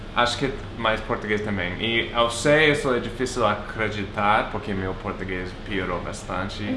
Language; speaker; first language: Portuguese; non-native, fluent; English